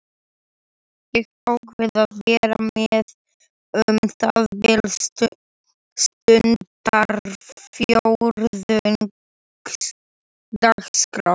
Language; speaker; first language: Icelandic; non-native, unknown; Slovak